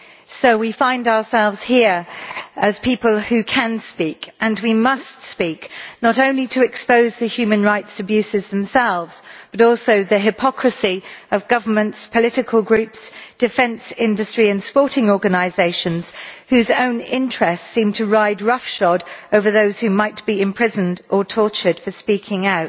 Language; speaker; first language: English; native; English